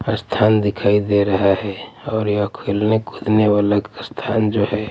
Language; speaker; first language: Hindi; non-native, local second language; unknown